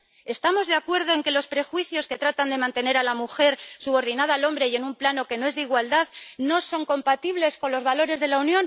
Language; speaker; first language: Spanish; native; Spanish